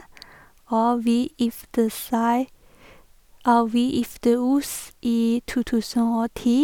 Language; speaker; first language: Norwegian; non-native, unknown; Chinese